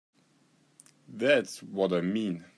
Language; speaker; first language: English; native; English